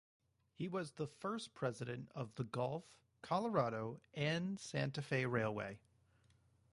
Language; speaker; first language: English; native; English